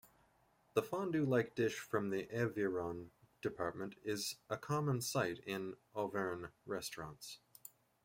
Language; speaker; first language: English; native; English